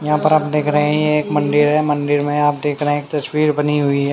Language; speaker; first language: Hindi; native; Hindi